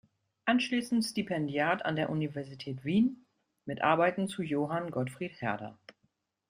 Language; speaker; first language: German; native; German